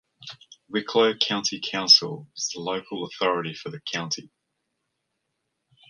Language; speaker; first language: English; native; English